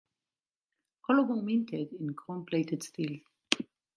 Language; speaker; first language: English; non-native, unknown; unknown